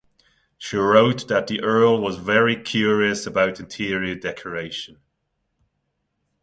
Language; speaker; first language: English; non-native, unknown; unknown